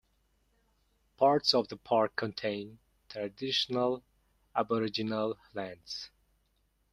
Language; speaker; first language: English; non-native, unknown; Mongolian